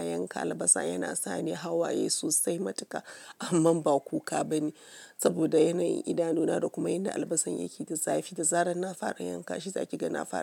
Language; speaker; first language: Hausa; non-native, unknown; Yoruba